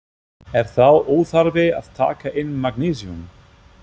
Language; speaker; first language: Icelandic; non-native, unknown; German